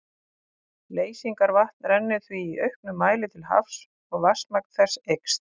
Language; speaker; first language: Icelandic; native; Icelandic